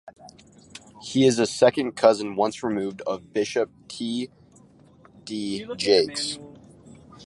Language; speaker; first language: English; native; English